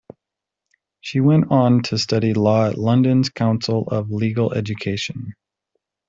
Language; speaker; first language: English; native; English